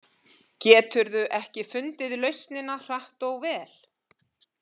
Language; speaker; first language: Icelandic; native; Icelandic